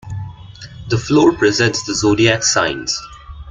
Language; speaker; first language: English; non-native, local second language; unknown